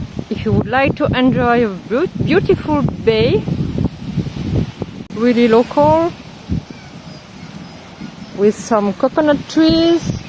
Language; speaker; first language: English; non-native, learner; French